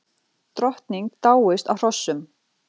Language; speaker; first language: Icelandic; native; Icelandic